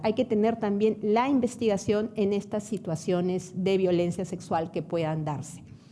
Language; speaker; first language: Spanish; native; Spanish